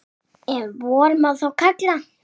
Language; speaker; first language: Icelandic; native; Icelandic